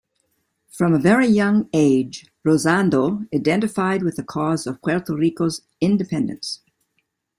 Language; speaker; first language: English; native; English